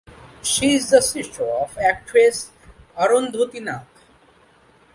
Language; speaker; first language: English; non-native, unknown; Bangla